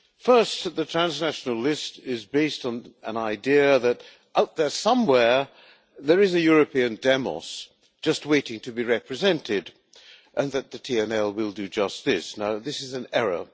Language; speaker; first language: English; non-native, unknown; Hungarian